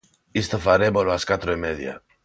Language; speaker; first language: Galician; non-native, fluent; Spanish